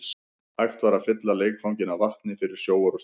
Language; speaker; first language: Icelandic; native; Icelandic